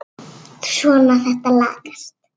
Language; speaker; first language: Icelandic; native; Icelandic